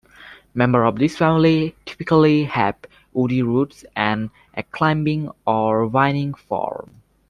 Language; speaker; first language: English; native; English